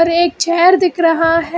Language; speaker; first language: Hindi; non-native, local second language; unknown